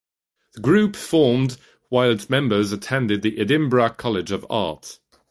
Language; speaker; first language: English; non-native, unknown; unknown